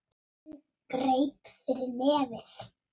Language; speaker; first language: Icelandic; native; Icelandic